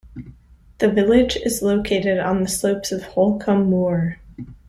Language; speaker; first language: English; native; English